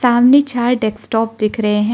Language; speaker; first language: Hindi; non-native, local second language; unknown